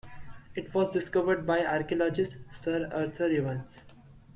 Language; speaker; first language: English; non-native, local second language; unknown